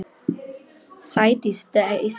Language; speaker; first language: Icelandic; non-native, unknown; Polish